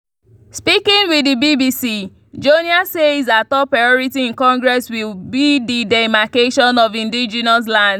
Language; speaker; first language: English; non-native, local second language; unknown